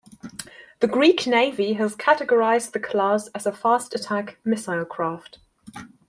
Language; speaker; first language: English; non-native, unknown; German